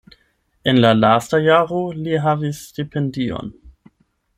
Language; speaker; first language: Esperanto; non-native, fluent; German